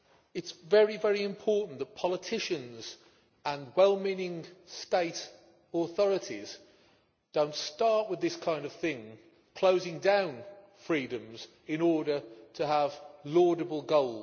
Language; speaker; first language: English; native; English